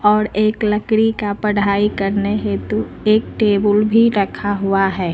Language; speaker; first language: Hindi; native; Hindi